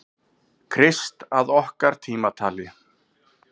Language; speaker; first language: Icelandic; native; Icelandic